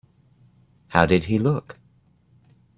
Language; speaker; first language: English; native; English